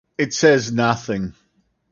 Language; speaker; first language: English; native; English